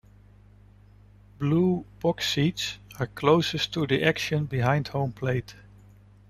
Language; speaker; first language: English; non-native, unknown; Dutch